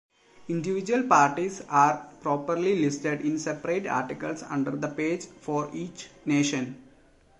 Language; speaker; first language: English; non-native, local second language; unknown